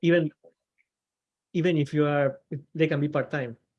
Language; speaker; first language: English; non-native, fluent; Spanish